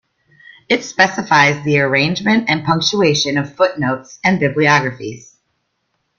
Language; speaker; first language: English; native; English